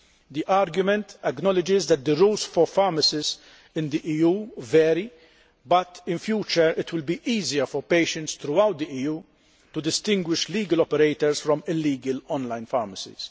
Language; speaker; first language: English; non-native, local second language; Maltese